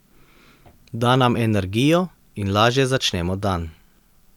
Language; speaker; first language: Slovenian; native; Slovenian